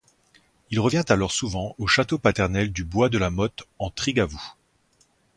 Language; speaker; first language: French; native; French